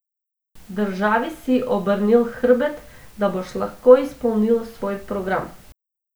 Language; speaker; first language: Slovenian; non-native, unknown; Macedonian